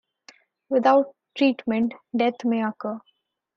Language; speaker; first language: English; non-native, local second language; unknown